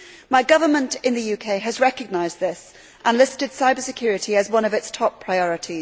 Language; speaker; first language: English; native; English